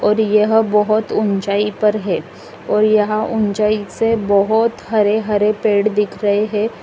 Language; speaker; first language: Hindi; native; Hindi